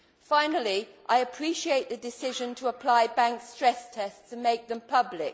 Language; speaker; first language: English; native; English